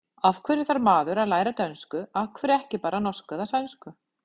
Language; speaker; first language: Icelandic; native; Icelandic